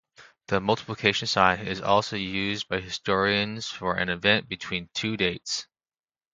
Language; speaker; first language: English; native; English